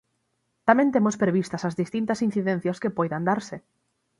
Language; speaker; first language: Galician; native; Galician